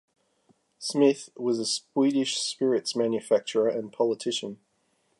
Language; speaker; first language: English; native; English